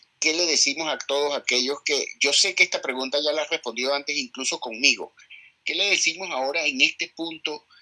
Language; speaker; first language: Spanish; native; Spanish